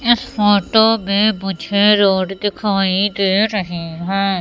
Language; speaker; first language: Hindi; native; Hindi